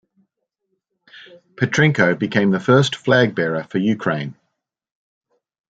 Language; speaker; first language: English; native; English